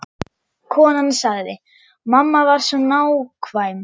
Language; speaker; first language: Icelandic; non-native, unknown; German